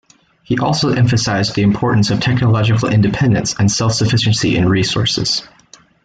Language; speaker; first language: English; native; English